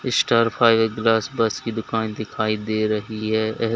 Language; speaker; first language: Hindi; native; Hindi